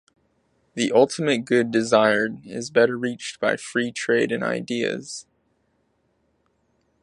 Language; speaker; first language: English; native; English